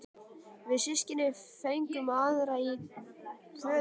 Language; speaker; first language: Icelandic; native; Icelandic